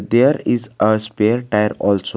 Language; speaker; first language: English; non-native, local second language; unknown